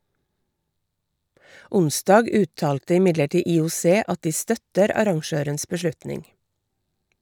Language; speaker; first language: Norwegian; native; Norwegian